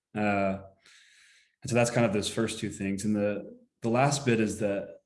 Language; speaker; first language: English; native; English